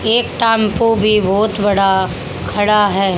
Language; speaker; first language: Hindi; native; Hindi